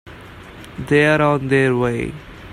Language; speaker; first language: English; non-native, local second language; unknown